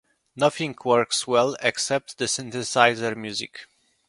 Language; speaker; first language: English; non-native, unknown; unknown